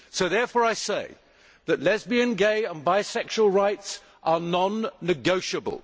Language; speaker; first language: English; native; English